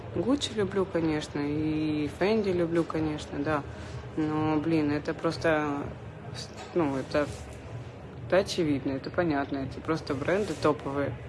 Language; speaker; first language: Russian; native; Russian